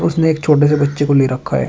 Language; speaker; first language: Hindi; native; Hindi